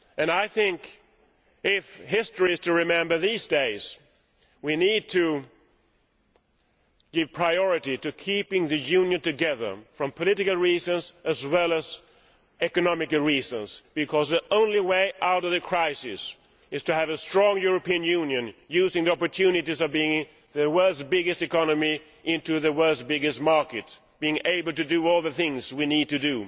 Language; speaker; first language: English; non-native, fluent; Swedish